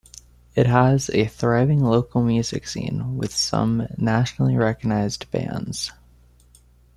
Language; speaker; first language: English; native; English